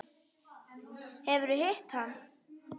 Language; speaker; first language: Icelandic; native; Icelandic